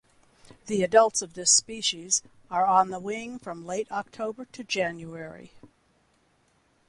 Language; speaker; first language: English; native; English